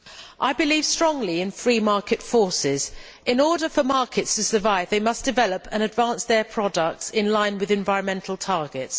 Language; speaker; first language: English; native; English